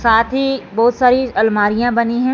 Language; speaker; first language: Hindi; non-native, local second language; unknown